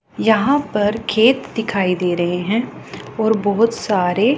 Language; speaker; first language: Hindi; non-native, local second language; Punjabi